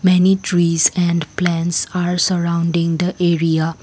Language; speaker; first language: English; non-native, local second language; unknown